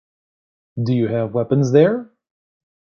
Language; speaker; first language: English; native; English